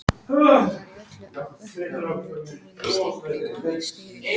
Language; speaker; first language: Icelandic; non-native, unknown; English